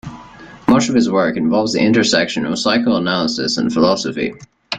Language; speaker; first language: English; native; English